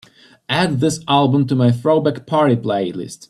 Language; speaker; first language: English; native; English